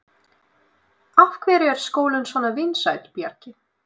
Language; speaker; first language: Icelandic; non-native, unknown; Russian